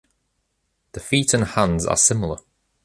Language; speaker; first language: English; native; English